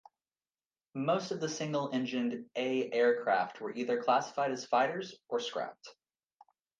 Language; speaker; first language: English; native; English